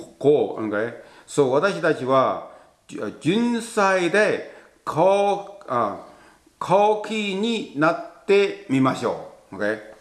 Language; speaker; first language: Japanese; non-native, fluent; Chinese